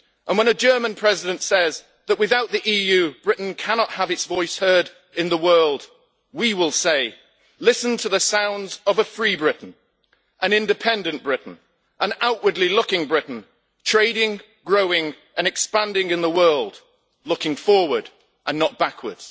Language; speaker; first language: English; native; English